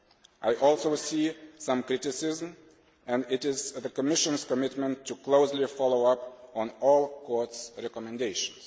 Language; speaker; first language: English; non-native, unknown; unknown